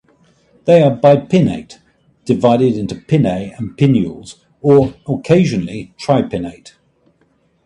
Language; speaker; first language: English; native; English